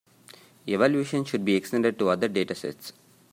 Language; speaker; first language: English; non-native, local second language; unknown